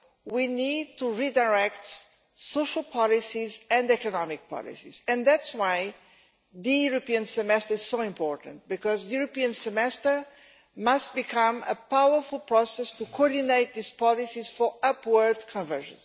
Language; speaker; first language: English; non-native, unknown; Portuguese